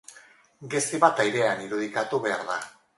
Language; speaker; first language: Basque; non-native, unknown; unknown